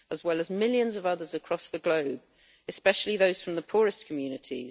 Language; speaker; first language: English; native; English